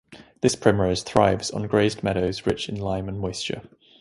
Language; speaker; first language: English; native; English